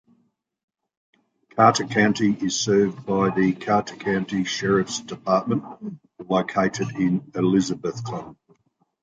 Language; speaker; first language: English; native; English